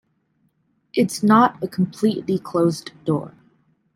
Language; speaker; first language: English; non-native, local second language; Cantonese